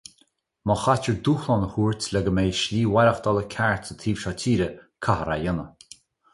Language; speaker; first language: Irish; native; Irish